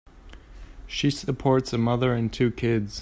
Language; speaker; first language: English; non-native, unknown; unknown